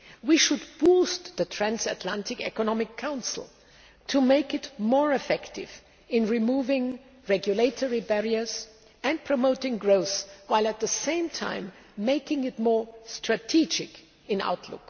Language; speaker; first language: English; non-native, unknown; German